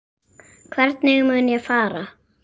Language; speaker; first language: Icelandic; native; Icelandic